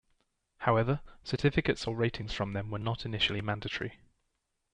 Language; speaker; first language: English; native; English